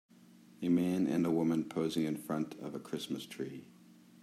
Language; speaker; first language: English; native; English